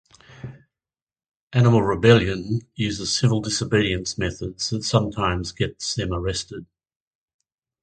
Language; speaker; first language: English; native; English